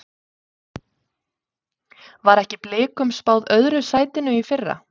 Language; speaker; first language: Icelandic; native; Icelandic